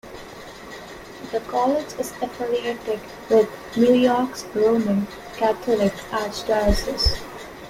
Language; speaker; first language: English; non-native, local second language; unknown